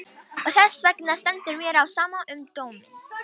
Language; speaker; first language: Icelandic; non-native, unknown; Romanian